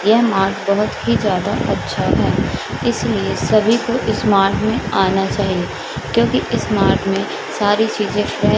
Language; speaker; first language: Hindi; native; Hindi